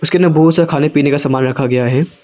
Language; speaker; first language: Hindi; non-native, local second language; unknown